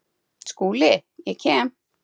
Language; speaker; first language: Icelandic; native; Icelandic